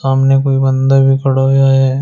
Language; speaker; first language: Hindi; native; Hindi